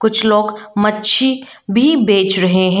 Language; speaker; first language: Hindi; non-native, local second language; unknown